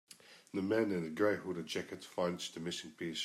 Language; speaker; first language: English; native; English